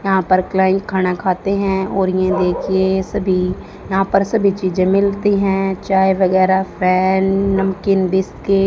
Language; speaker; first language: Hindi; native; Hindi